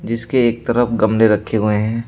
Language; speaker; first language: Hindi; native; Hindi